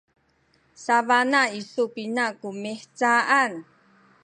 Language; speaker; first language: Sakizaya; non-native, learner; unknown